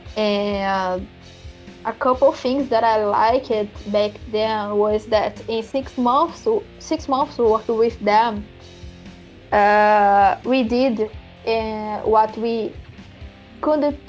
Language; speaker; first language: English; non-native, fluent; Portuguese